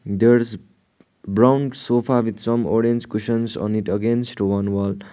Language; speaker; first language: English; non-native, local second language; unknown